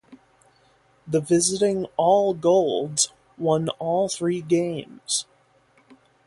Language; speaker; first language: English; native; English